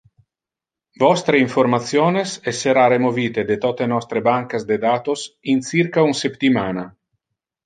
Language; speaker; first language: Interlingua; non-native, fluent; Italian